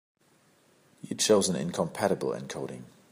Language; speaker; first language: English; native; English